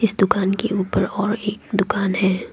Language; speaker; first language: Hindi; non-native, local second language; Assamese